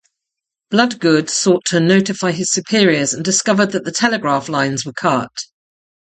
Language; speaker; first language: English; native; English